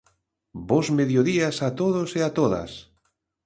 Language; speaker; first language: Galician; native; Galician